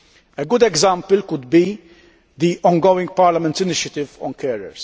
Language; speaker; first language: English; non-native, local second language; Maltese